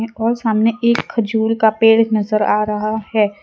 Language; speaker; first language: Hindi; non-native, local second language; Gujarati